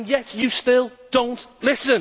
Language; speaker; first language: English; native; English